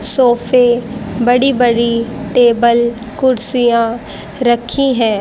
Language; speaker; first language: Hindi; native; Hindi